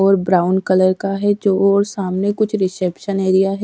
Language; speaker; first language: Hindi; native; Hindi